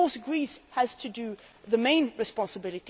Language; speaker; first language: English; non-native, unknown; Swedish